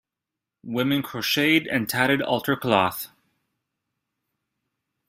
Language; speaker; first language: English; native; English